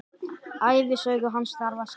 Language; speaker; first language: Icelandic; native; Icelandic